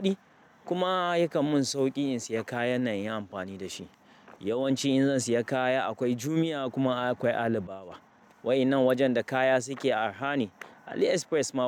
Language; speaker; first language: Hausa; native; Hausa